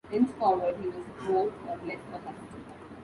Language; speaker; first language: English; non-native, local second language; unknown